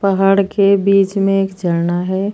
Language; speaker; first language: Hindi; native; Hindi